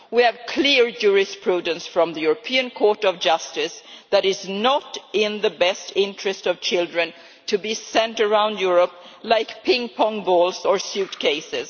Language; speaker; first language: English; non-native, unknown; Swedish